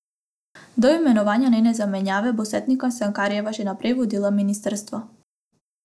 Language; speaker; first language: Slovenian; non-native, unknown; Macedonian